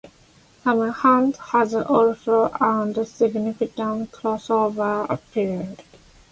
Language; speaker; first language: English; non-native, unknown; Japanese